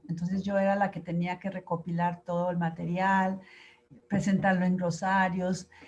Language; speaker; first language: Spanish; native; Spanish